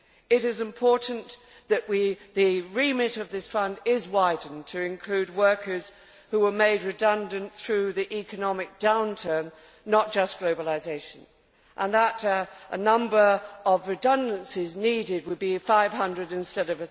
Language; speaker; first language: English; native; English